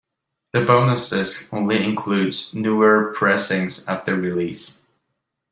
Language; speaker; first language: English; non-native, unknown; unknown